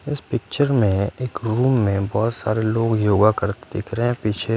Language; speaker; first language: Hindi; non-native, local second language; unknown